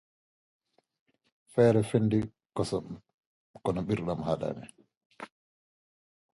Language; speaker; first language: English; non-native, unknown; Dutch